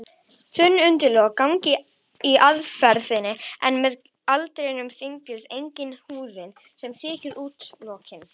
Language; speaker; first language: Icelandic; native; Icelandic